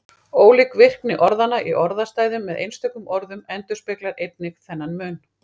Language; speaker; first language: Icelandic; native; Icelandic